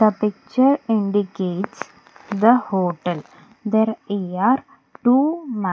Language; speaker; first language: English; non-native, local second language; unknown